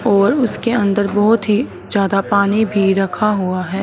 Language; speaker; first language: Hindi; non-native, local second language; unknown